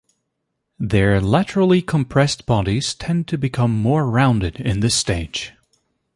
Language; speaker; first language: English; native; English